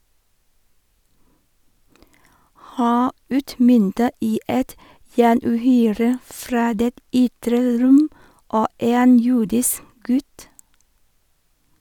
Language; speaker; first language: Norwegian; non-native, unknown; Vietnamese